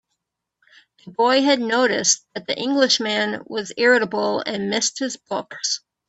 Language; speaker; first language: English; native; English